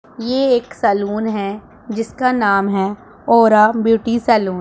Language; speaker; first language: Hindi; non-native, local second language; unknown